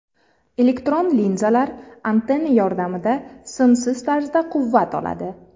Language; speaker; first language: Uzbek; native; Uzbek